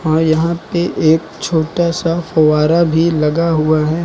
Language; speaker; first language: Hindi; native; Hindi